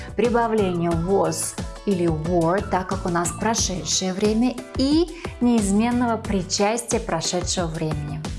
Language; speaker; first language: Russian; native; Russian